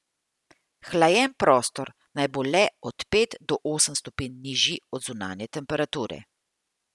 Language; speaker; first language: Slovenian; native; Slovenian